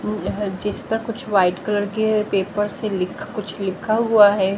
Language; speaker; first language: Hindi; native; Hindi